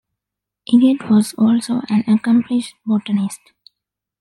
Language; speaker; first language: English; non-native, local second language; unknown